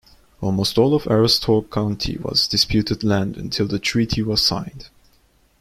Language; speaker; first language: English; non-native, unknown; Turkish